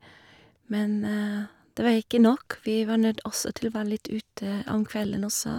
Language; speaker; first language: Norwegian; non-native, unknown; English